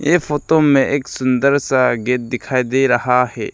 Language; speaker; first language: Hindi; non-native, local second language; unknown